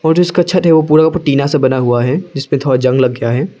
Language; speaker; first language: Hindi; non-native, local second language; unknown